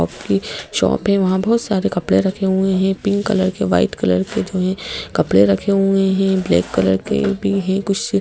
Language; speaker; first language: Hindi; native; Hindi